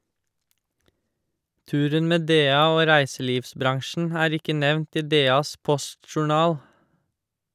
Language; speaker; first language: Norwegian; native; Norwegian